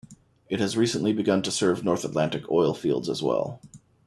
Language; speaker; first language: English; native; English